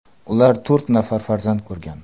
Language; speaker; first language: Uzbek; non-native, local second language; Kara-Kalpak